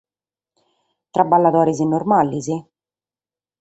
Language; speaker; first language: Sardinian; native; Sardinian